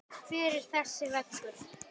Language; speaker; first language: Icelandic; native; Icelandic